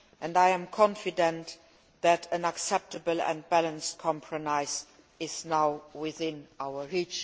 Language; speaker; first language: English; non-native, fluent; Luxembourgish